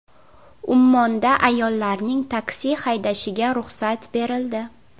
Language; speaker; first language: Uzbek; native; Uzbek